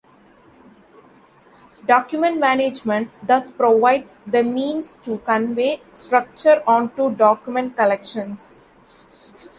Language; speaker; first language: English; non-native, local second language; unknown